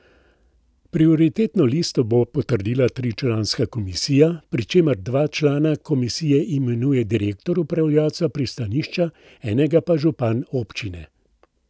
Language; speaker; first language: Slovenian; native; Slovenian